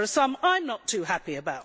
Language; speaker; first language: English; native; English